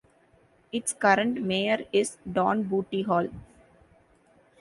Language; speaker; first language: English; non-native, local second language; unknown